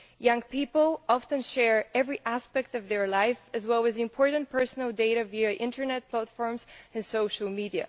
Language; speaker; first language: English; non-native, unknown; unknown